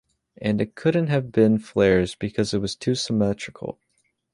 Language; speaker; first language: English; native; English